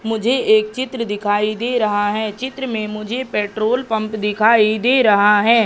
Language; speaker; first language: Hindi; native; Hindi